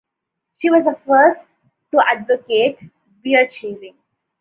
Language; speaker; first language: English; non-native, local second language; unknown